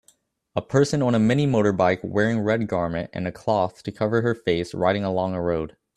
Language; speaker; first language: English; native; English